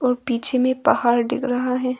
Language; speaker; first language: Hindi; non-native, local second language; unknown